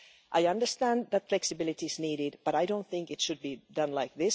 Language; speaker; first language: English; non-native, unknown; Finnish